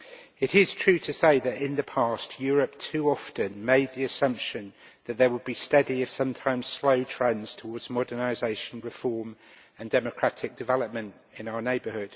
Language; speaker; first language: English; native; English